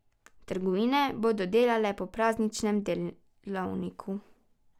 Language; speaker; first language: Slovenian; native; Slovenian